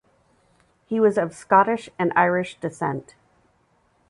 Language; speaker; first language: English; native; English